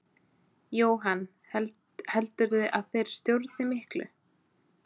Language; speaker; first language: Icelandic; native; Icelandic